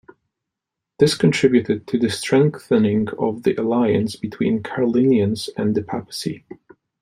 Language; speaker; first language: English; non-native, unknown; Polish